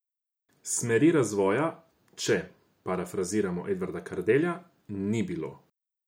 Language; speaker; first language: Slovenian; non-native, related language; Croatian